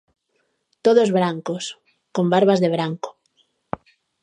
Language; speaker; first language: Galician; native; Galician